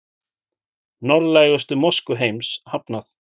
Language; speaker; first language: Icelandic; native; Icelandic